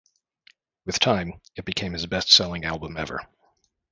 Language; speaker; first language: English; native; English